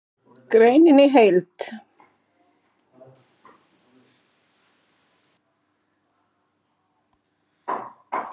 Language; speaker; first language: Icelandic; native; Icelandic